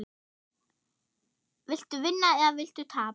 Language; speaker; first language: Icelandic; non-native, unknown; German